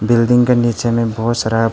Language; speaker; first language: Hindi; non-native, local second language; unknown